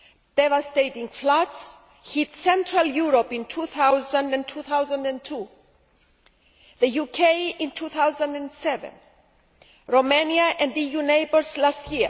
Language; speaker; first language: English; non-native, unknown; Greek